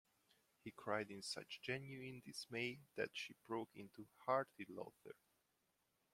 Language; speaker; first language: English; non-native, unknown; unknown